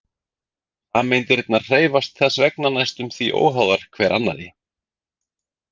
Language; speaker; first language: Icelandic; native; Icelandic